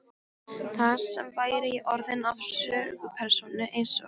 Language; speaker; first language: Icelandic; non-native, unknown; Polish